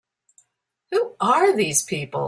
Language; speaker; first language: English; native; English